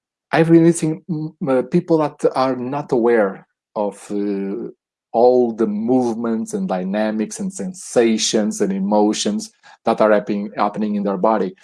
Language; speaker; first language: English; non-native, fluent; Portuguese